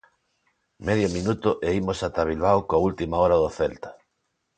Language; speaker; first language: Galician; non-native, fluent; Spanish